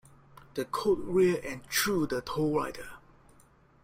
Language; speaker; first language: English; non-native, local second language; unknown